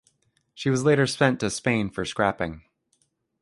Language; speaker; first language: English; native; English